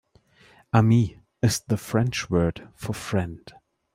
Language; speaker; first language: English; non-native, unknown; German